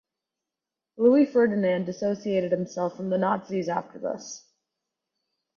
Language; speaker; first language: English; native; English